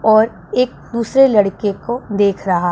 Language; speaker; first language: Hindi; non-native, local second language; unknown